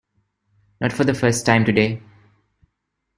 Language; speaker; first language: English; non-native, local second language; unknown